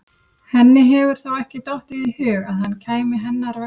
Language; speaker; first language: Icelandic; native; Icelandic